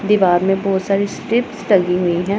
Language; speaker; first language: Hindi; non-native, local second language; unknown